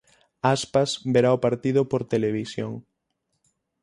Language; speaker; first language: Galician; native; Galician